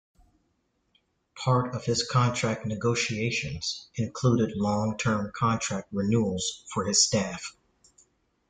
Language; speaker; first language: English; native; English